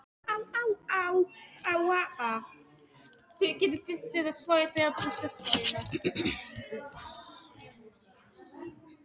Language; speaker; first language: Icelandic; non-native, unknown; Polish